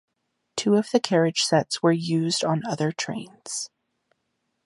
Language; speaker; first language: English; native; English